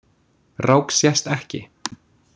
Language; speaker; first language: Icelandic; non-native, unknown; English